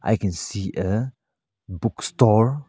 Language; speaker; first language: English; non-native, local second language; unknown